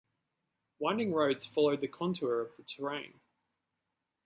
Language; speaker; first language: English; native; English